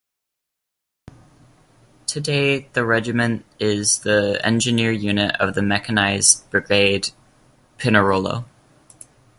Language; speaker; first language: English; native; English